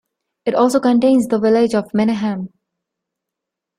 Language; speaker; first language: English; non-native, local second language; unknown